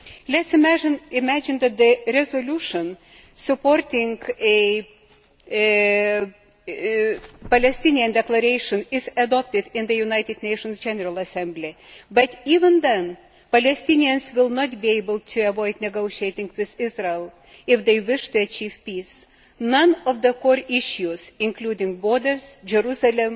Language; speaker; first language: English; non-native, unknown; Lithuanian